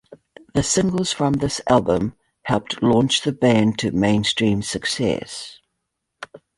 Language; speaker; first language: English; native; English